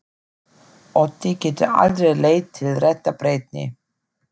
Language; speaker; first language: Icelandic; non-native, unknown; German